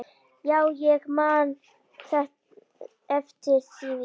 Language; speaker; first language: Icelandic; native; Icelandic